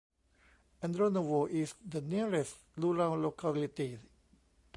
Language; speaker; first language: English; non-native, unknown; Thai